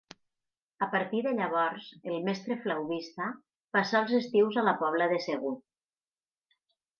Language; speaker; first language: Catalan; native; Catalan